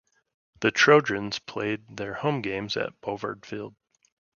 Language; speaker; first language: English; native; English